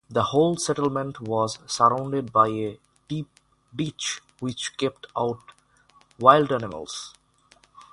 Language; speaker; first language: English; non-native, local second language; Bangla